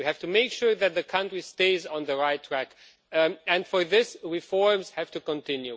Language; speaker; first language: English; non-native, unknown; Romanian